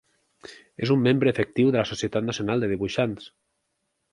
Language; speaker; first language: Catalan; native; Catalan